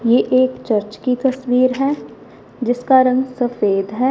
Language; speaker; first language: Hindi; non-native, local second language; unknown